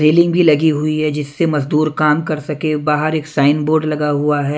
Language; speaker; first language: Hindi; non-native, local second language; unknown